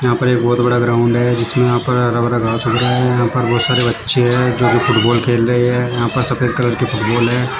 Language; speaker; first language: Hindi; native; Hindi